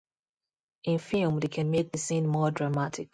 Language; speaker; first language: English; non-native, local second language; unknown